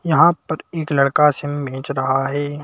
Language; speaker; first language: Hindi; native; Hindi